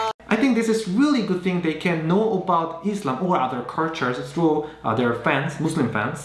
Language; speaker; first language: English; non-native, fluent; Korean